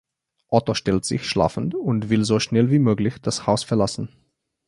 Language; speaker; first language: German; non-native, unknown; Slovenian